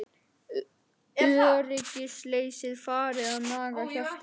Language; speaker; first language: Icelandic; native; Icelandic